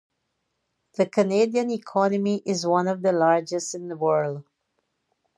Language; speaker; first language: English; native; English